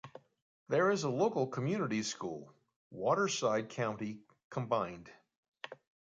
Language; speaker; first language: English; native; English